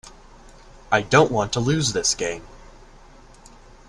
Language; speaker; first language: English; native; English